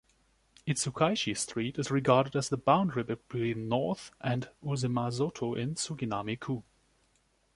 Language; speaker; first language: English; non-native, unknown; German